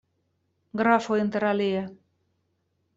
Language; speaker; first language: Esperanto; non-native, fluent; Russian